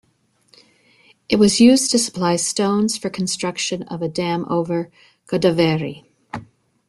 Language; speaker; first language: English; native; English